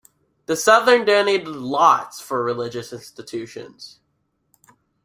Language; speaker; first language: English; native; English